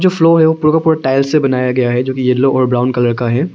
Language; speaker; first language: Hindi; early bilingual, other home language; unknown